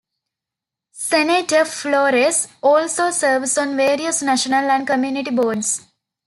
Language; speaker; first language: English; non-native, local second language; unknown